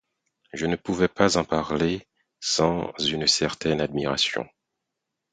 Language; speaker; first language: French; non-native, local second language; Haitian Creole